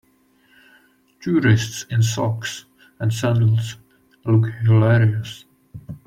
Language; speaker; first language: English; non-native, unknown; Czech